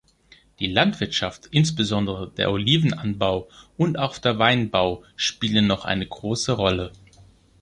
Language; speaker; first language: German; non-native, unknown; Greek